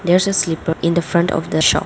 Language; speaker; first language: English; non-native, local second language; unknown